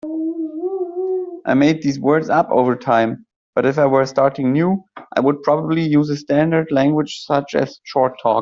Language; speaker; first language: English; native; English